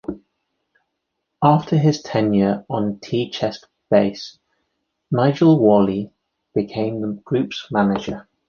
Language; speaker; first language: English; native; English